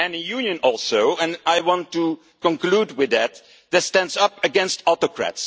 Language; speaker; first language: English; non-native, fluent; Dutch